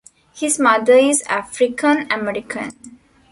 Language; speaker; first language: English; non-native, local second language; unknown